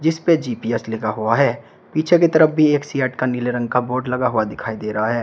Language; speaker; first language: Hindi; native; Hindi